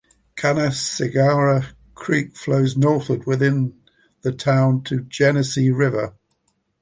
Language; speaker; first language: English; native; English